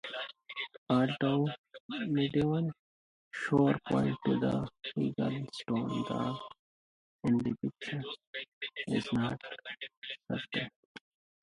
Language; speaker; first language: English; native; English